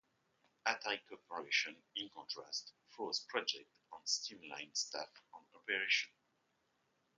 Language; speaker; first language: English; non-native, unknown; French